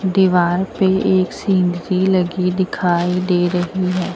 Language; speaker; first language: Hindi; native; Hindi